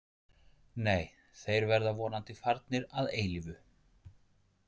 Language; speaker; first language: Icelandic; native; Icelandic